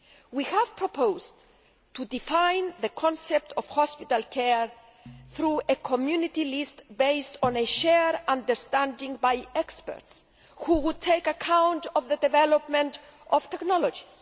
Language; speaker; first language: English; non-native, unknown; Greek